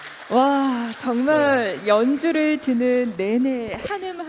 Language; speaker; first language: Korean; native; Korean